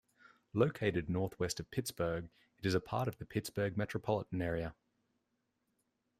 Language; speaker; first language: English; native; English